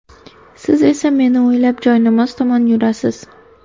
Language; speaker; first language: Uzbek; native; Uzbek